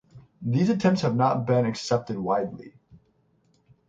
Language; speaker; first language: English; native; English